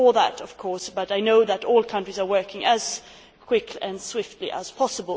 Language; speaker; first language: English; non-native, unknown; Swedish